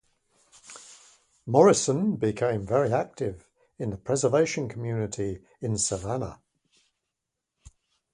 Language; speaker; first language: English; native; English